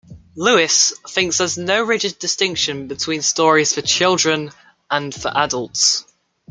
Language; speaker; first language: English; native; English